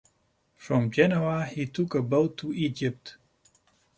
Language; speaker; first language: English; non-native, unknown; Dutch